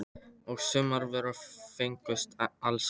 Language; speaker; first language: Icelandic; non-native, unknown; Polish